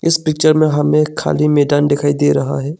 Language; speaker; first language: Hindi; non-native, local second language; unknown